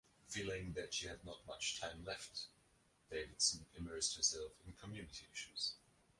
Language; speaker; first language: English; non-native, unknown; German